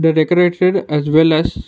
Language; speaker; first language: English; non-native, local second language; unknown